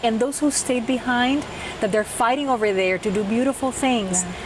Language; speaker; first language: English; non-native, local second language; Spanish